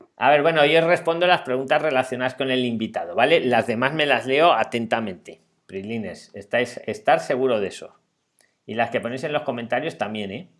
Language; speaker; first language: Spanish; native; Spanish